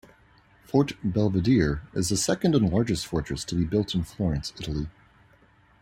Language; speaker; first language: English; native; English